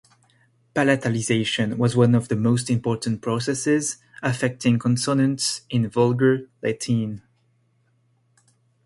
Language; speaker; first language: English; non-native, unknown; French